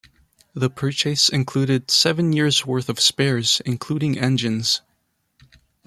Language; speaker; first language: English; non-native, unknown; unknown